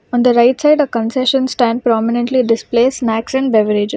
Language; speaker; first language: English; non-native, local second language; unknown